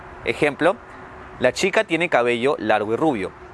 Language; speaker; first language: Spanish; native; Spanish